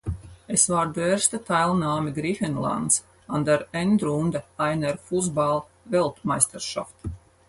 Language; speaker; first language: German; non-native, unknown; Latvian